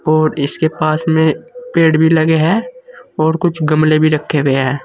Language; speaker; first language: Hindi; native; Hindi